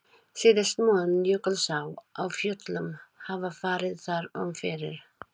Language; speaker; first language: Icelandic; non-native, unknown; Filipino